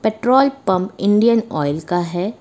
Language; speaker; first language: Hindi; native; Hindi